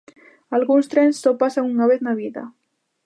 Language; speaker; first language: Galician; native; Galician